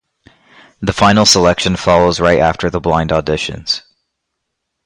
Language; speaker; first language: English; native; English